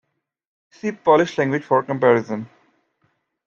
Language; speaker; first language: English; native; English